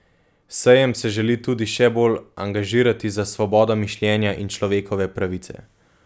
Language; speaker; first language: Slovenian; native; Slovenian